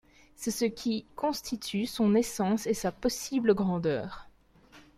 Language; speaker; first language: French; native; French